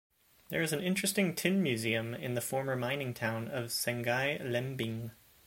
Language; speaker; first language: English; native; English